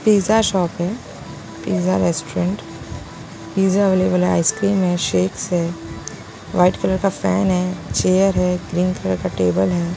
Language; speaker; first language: Hindi; non-native, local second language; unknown